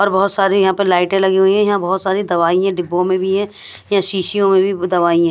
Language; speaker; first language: Hindi; non-native, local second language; Punjabi